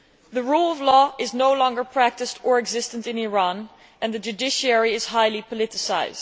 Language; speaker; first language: English; non-native, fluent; Dutch